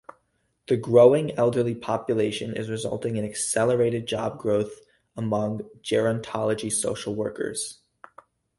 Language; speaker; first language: English; native; English